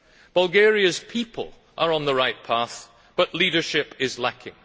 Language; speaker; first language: English; native; English